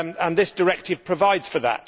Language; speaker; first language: English; native; English